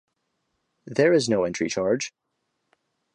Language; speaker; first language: English; native; English